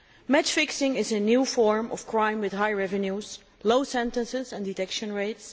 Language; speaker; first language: English; non-native, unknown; Dutch